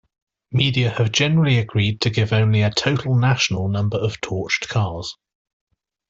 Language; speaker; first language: English; native; English